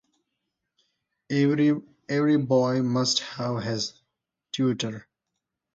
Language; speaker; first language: English; non-native, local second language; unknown